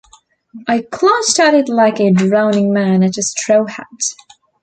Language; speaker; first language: English; native; English